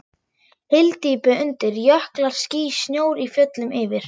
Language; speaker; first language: Icelandic; non-native, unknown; German